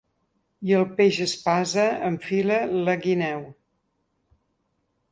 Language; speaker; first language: Catalan; native; Catalan